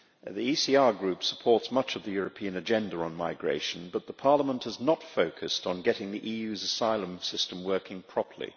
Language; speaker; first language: English; native; English